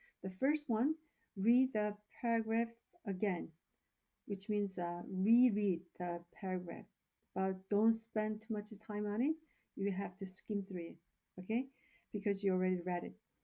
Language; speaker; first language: English; non-native, fluent; Korean